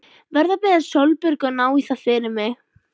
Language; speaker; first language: Icelandic; native; Icelandic